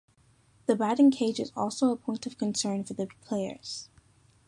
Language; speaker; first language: English; native; English